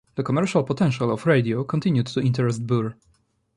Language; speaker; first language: English; non-native, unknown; Polish